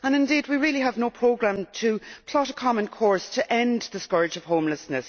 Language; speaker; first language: English; native; English